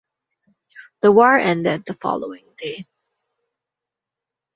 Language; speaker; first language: English; non-native, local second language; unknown